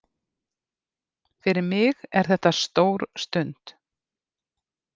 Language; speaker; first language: Icelandic; native; Icelandic